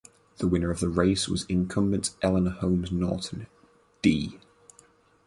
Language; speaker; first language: English; native; English